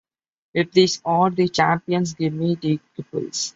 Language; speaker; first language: English; non-native, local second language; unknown